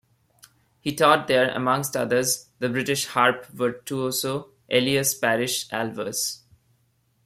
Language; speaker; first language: English; non-native, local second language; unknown